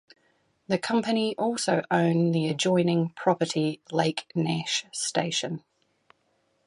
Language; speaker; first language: English; native; English